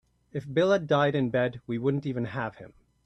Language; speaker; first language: English; native; English